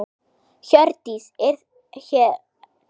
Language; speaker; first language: Icelandic; non-native, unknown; German